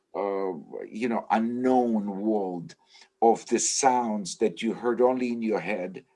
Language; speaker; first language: English; non-native, fluent; Russian